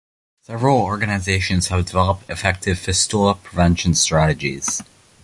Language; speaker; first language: English; native; English